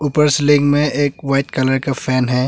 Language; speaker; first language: Hindi; non-native, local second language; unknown